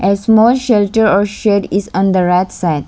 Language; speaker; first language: English; non-native, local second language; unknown